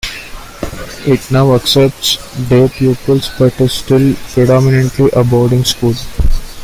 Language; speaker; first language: English; non-native, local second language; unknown